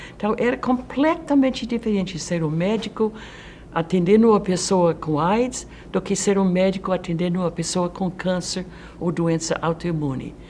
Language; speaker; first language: Portuguese; non-native, fluent; Dutch